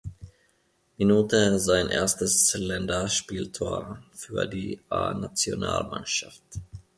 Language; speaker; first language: German; non-native, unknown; Finnish